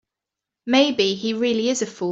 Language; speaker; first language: English; native; English